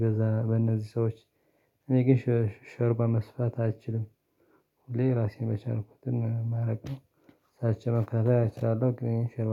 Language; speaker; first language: Amharic; non-native, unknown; Tigrinya